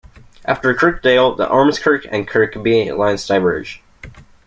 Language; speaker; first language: English; native; English